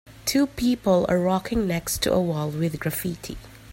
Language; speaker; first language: English; non-native, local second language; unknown